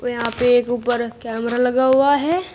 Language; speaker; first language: Hindi; native; Hindi